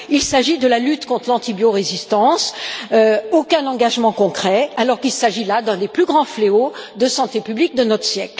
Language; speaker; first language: French; native; French